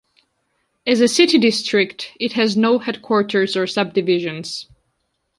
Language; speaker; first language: English; non-native, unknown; Georgian